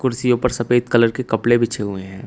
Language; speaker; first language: Hindi; native; Hindi